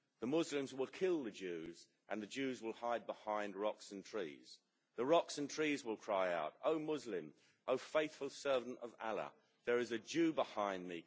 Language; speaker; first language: English; native; English